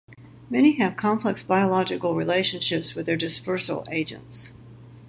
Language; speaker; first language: English; native; English